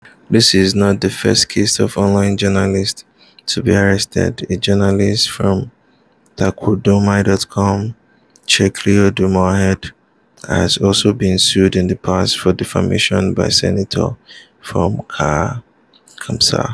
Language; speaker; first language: English; non-native, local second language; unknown